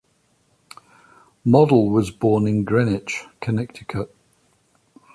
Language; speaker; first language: English; native; English